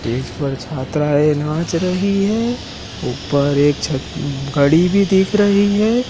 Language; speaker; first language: Hindi; native; Hindi